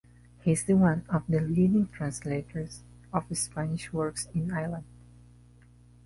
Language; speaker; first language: English; non-native, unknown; Spanish